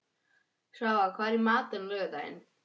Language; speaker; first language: Icelandic; non-native, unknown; English